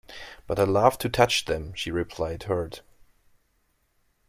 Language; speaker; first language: English; non-native, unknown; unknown